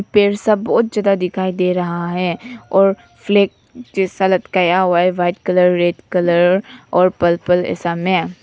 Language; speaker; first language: Hindi; non-native, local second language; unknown